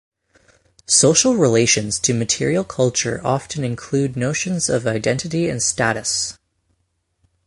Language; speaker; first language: English; native; English